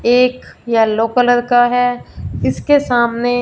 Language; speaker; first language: Hindi; non-native, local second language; Punjabi